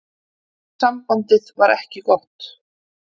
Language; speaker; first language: Icelandic; native; Icelandic